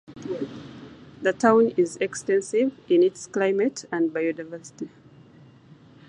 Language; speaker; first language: English; native; English